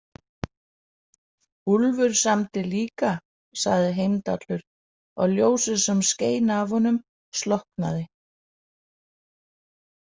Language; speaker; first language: Icelandic; non-native, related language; Danish